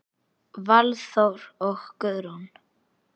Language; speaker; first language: Icelandic; native; Icelandic